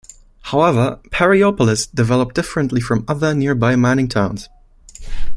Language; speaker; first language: English; non-native, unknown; German